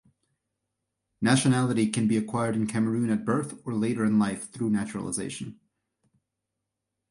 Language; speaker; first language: English; non-native, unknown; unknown